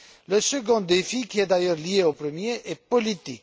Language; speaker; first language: French; non-native, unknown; Romanian